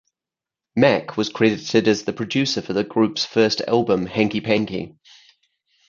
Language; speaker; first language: English; native; English